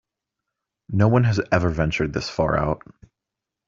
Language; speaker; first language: English; native; English